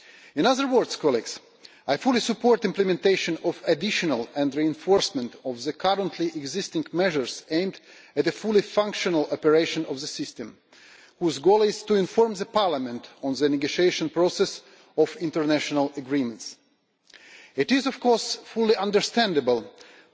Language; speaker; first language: English; non-native, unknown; Russian